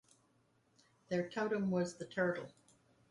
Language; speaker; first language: English; native; English